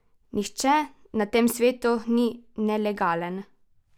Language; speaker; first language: Slovenian; native; Slovenian